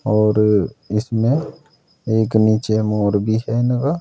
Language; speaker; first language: Hindi; native; Hindi